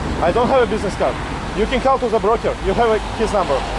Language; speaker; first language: English; non-native, learner; Russian